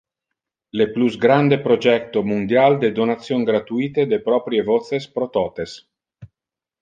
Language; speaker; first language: Interlingua; non-native, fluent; Italian